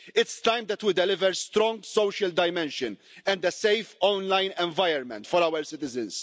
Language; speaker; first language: English; non-native, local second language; Maltese